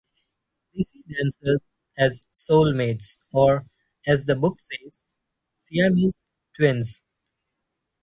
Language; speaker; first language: English; non-native, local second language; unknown